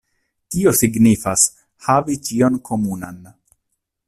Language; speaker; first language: Esperanto; non-native, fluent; Italian